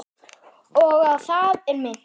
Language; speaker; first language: Icelandic; non-native, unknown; German